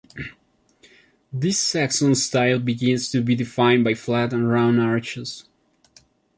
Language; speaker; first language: English; non-native, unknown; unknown